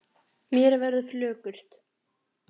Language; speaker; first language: Icelandic; native; Icelandic